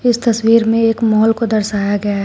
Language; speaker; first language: Hindi; native; Hindi